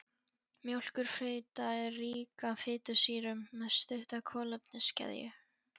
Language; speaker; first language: Icelandic; non-native, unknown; Polish